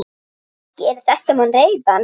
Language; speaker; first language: Icelandic; native; Icelandic